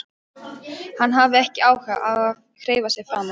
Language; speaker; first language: Icelandic; non-native, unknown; Polish